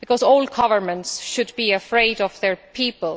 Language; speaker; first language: English; non-native, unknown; Estonian